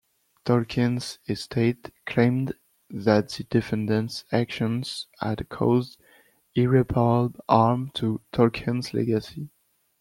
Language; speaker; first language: English; non-native, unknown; French